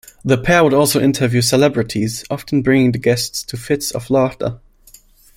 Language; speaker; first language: English; non-native, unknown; German